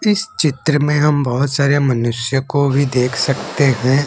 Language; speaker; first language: Hindi; non-native, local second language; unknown